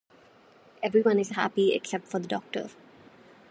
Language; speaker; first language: English; non-native, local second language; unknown